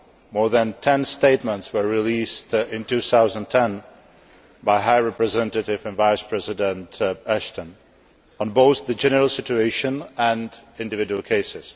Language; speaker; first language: English; non-native, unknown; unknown